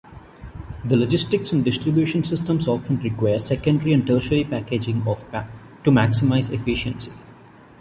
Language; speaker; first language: English; non-native, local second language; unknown